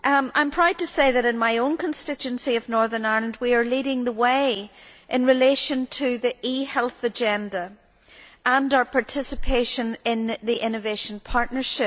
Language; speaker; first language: English; native; English